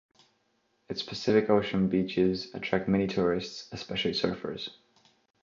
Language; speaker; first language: English; non-native, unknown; Estonian